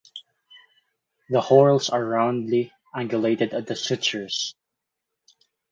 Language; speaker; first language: English; non-native, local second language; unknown